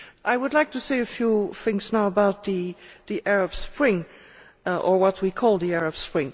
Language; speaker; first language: English; non-native, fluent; Dutch